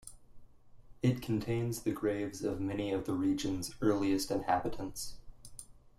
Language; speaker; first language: English; native; English